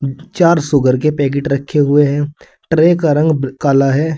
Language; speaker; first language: Hindi; native; Hindi